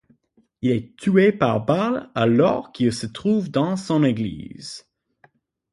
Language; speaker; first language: French; non-native, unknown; English